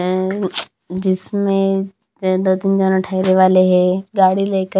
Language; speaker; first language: Hindi; non-native, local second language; Punjabi